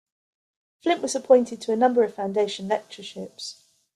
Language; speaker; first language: English; native; English